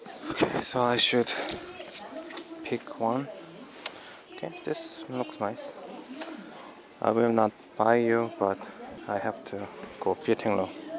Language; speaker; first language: English; non-native, fluent; Korean